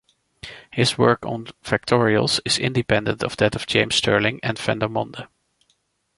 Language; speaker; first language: English; non-native, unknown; Dutch